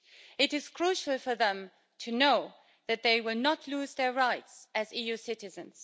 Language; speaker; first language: English; native; English